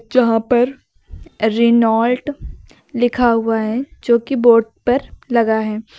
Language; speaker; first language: Hindi; native; Hindi